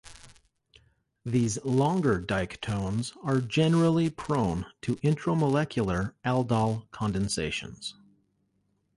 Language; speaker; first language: English; native; English